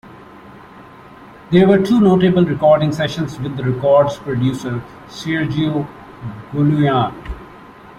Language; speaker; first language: English; non-native, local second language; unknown